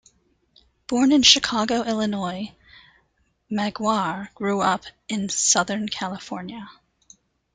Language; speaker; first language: English; native; English